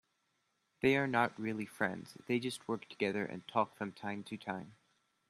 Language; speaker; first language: English; native; English